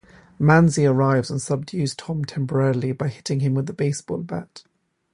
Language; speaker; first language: English; native; English